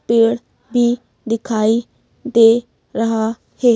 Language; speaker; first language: Hindi; native; Hindi